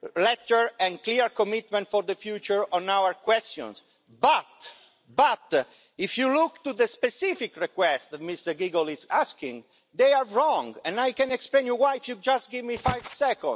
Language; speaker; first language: English; non-native, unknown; Italian